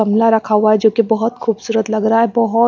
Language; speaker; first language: Hindi; non-native, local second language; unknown